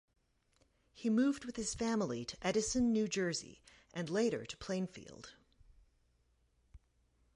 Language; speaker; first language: English; native; English